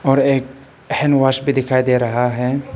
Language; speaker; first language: Hindi; non-native, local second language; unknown